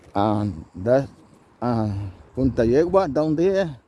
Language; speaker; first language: English; non-native, fluent; Spanish